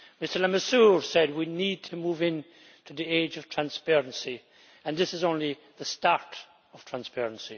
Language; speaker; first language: English; native; English